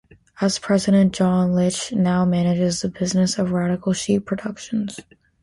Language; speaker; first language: English; native; English